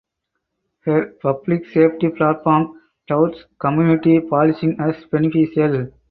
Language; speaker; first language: English; non-native, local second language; Tamil